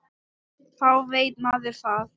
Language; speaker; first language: Icelandic; non-native, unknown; Thai